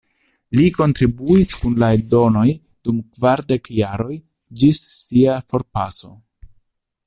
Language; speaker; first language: Esperanto; non-native, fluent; Italian